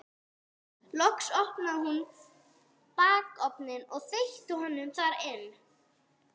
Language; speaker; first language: Icelandic; non-native, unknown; English